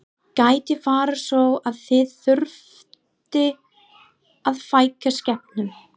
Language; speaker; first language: Icelandic; non-native, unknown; English